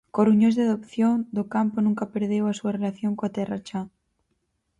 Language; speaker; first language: Galician; native; Galician